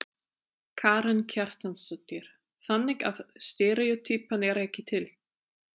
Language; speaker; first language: Icelandic; non-native, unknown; German